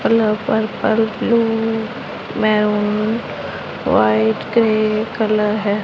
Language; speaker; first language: Hindi; non-native, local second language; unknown